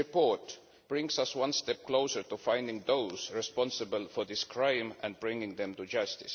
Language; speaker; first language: English; non-native, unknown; Estonian